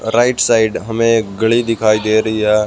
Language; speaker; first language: Hindi; native; Hindi